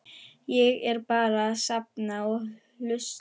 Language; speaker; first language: Icelandic; non-native, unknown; German